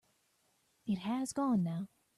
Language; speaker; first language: English; native; English